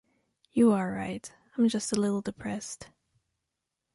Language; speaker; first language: English; non-native, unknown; French